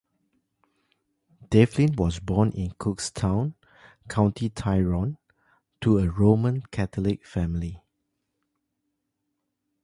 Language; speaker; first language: English; non-native, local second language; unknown